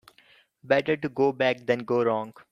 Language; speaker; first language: English; non-native, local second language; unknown